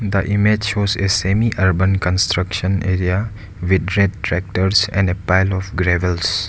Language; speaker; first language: English; non-native, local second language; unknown